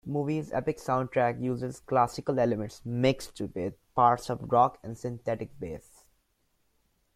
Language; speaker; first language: English; non-native, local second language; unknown